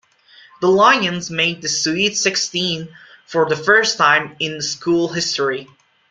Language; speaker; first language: English; non-native, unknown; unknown